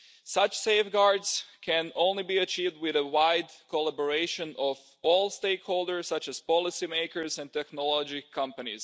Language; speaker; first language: English; non-native, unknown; Croatian